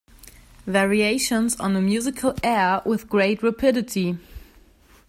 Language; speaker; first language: English; non-native, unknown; German